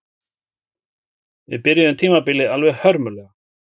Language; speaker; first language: Icelandic; native; Icelandic